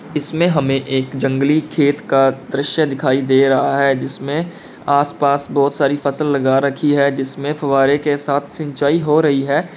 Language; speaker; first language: Hindi; native; Hindi